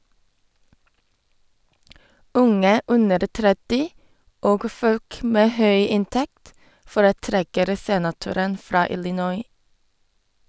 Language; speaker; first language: Norwegian; non-native, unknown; Korean